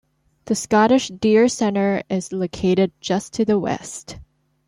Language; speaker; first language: English; non-native, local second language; Cantonese